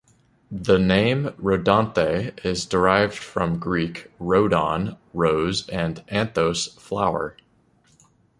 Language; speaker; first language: English; native; English